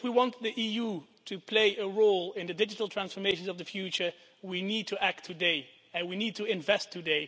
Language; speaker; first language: English; non-native, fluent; Dutch